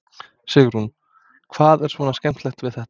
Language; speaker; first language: Icelandic; non-native, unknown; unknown